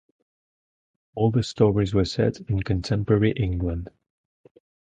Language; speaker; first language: English; non-native, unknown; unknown